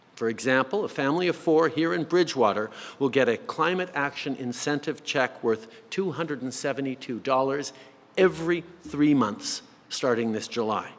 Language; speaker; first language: English; native; English